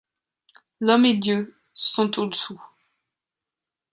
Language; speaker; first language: French; non-native, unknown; German